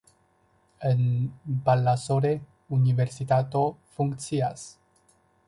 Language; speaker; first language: Esperanto; non-native, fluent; Chinese